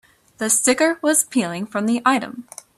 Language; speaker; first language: English; native; English